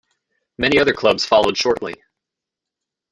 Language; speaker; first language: English; native; English